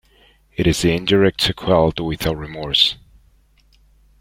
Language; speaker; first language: English; non-native, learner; Spanish